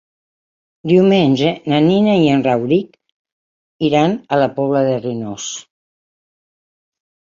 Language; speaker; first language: Catalan; non-native, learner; Spanish